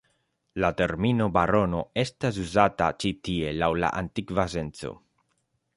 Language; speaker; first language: Esperanto; non-native, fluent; Spanish